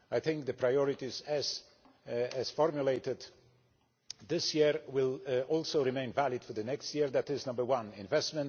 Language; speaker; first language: English; non-native, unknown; Polish